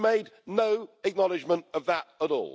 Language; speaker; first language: English; native; English